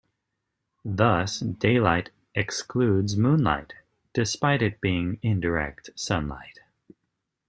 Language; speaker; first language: English; native; English